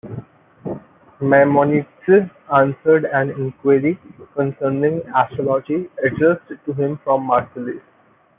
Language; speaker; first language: English; non-native, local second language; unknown